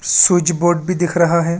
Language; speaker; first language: Hindi; non-native, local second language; Assamese